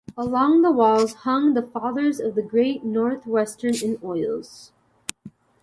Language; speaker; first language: English; native; English